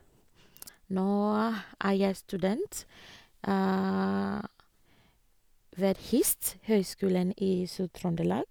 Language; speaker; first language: Norwegian; non-native, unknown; Ga